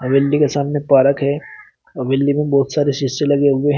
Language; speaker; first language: Hindi; native; Hindi